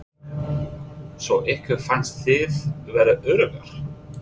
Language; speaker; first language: Icelandic; non-native, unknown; English